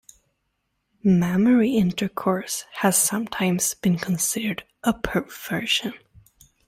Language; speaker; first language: English; native; English